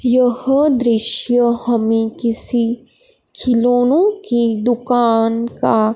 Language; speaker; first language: Hindi; non-native, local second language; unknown